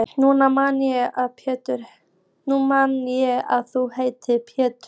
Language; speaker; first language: Icelandic; native; Icelandic